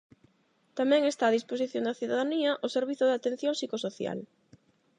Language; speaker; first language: Galician; non-native, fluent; Spanish